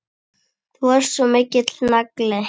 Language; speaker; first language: Icelandic; native; Icelandic